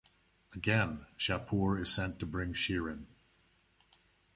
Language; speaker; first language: English; native; English